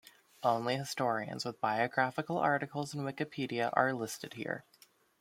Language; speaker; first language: English; native; English